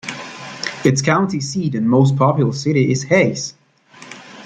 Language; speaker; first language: English; native; English